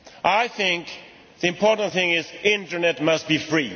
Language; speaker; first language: English; non-native, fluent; Swedish